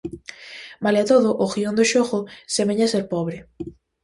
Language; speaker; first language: Galician; native; Galician